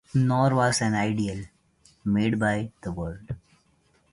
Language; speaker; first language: English; non-native, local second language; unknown